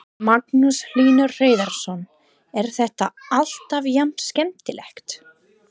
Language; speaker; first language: Icelandic; non-native, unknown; English